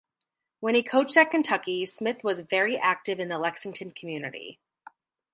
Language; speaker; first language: English; native; English